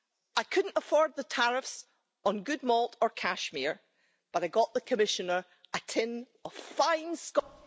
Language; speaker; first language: English; native; English